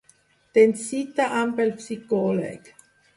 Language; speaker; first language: Catalan; non-native, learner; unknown